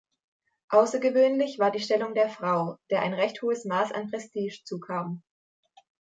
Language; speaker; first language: German; native; German